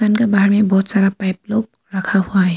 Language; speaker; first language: Hindi; early bilingual, other home language; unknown